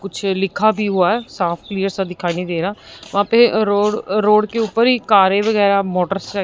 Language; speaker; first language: Hindi; non-native, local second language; Punjabi